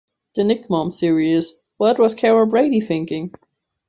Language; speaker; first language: English; non-native, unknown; German